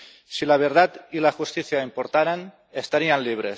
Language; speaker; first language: Spanish; non-native, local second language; Catalan